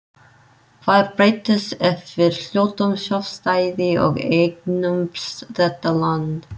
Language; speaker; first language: Icelandic; non-native, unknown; English